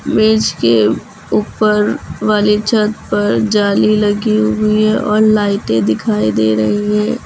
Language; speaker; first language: Hindi; native; Hindi